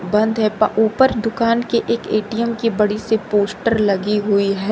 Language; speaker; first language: Hindi; native; Hindi